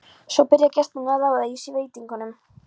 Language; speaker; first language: Icelandic; non-native, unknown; Polish